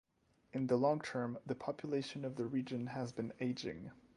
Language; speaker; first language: English; non-native, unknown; French